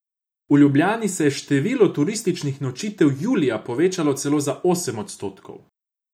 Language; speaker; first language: Slovenian; non-native, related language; Croatian